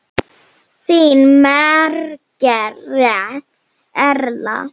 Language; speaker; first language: Icelandic; non-native, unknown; Slovenian